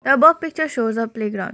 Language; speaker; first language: English; non-native, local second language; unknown